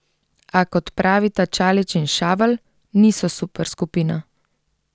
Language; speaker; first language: Slovenian; native; Slovenian